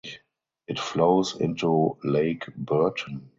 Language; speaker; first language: English; non-native, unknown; German